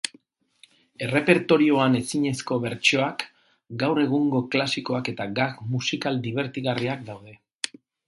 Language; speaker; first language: Basque; non-native, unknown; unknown